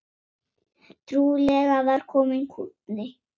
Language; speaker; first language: Icelandic; non-native, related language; Swedish